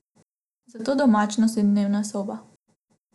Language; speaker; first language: Slovenian; non-native, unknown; Macedonian